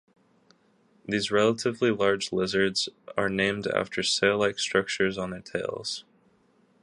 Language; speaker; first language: English; native; English